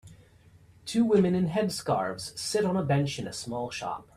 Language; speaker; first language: English; native; English